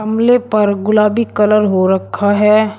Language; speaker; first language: Hindi; native; Hindi